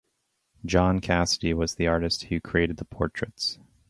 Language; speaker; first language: English; native; English